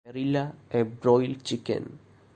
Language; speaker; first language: English; non-native, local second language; Malayalam